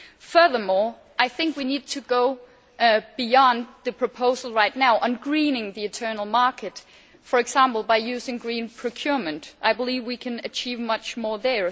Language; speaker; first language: English; non-native, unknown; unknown